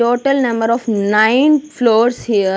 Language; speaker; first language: English; non-native, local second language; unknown